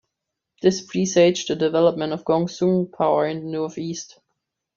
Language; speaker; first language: English; non-native, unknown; German